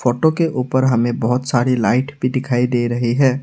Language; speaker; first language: Hindi; non-native, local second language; Assamese